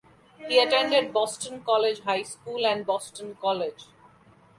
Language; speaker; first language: English; non-native, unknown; Bangla